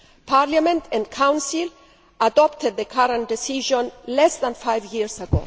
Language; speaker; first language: English; non-native, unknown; Greek